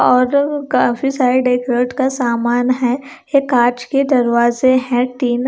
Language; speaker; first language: Hindi; non-native, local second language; Punjabi